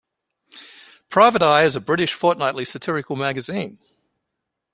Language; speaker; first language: English; native; English